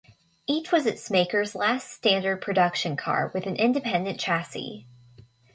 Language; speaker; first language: English; native; English